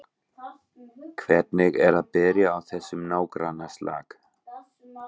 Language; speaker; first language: Icelandic; non-native, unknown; German